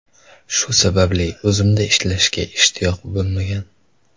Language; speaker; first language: Uzbek; non-native, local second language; Kazakh